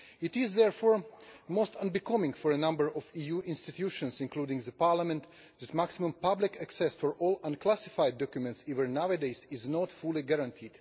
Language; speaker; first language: English; non-native, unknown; Russian